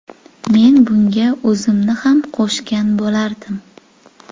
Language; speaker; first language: Uzbek; native; Uzbek